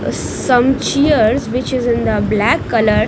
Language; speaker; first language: English; non-native, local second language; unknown